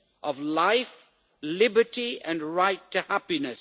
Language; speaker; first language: English; native; English